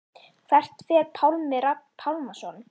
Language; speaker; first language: Icelandic; native; Icelandic